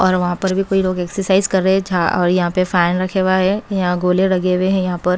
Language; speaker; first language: Hindi; native; Hindi